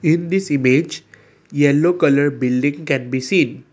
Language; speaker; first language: English; non-native, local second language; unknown